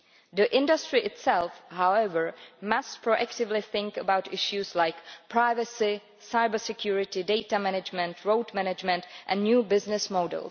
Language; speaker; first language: English; non-native, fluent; Czech